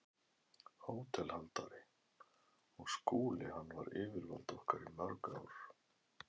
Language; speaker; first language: Icelandic; native; Icelandic